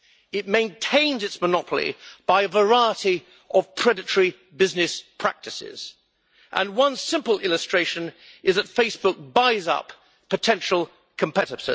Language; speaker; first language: English; native; English